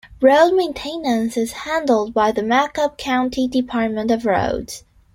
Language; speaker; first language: English; non-native, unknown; Chinese